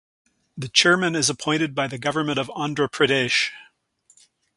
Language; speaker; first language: English; native; English